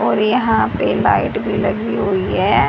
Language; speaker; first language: Hindi; native; Hindi